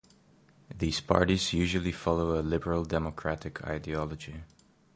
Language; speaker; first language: English; native; English